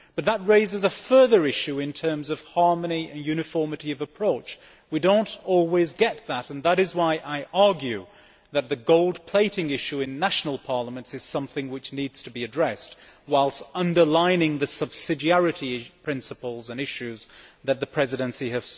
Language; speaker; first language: English; native; English